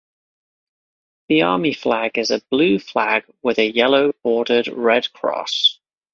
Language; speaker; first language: English; native; English